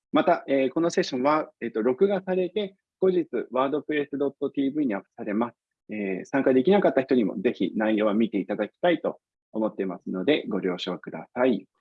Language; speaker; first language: Japanese; non-native, fluent; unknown